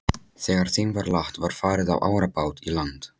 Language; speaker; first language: Icelandic; non-native, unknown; Polish